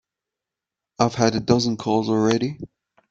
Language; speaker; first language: English; native; English